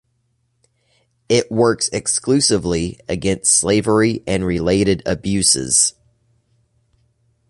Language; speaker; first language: English; native; English